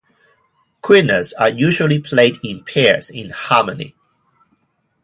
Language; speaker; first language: English; non-native, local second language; Cantonese